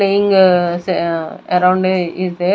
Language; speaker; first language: English; non-native, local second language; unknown